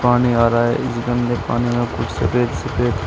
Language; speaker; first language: Hindi; native; Hindi